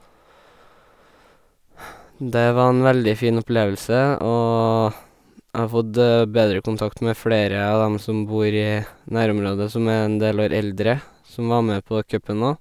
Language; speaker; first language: Norwegian; native; Norwegian